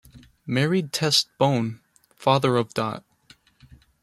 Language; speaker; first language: English; non-native, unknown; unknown